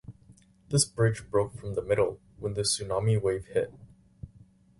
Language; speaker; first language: English; native; English